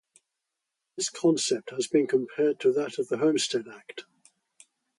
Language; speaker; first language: English; native; English